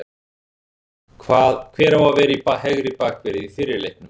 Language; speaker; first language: Icelandic; native; Icelandic